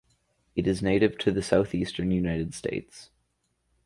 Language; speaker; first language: English; native; English